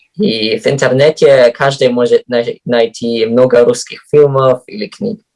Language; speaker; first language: Russian; non-native, fluent; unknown